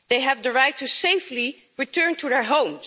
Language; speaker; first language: English; non-native, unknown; Dutch